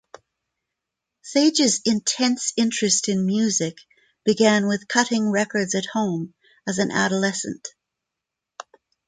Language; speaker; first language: English; non-native, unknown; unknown